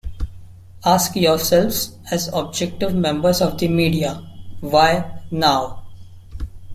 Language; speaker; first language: English; non-native, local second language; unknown